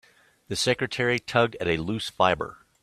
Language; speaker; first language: English; native; English